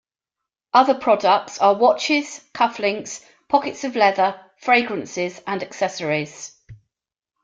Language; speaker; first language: English; native; English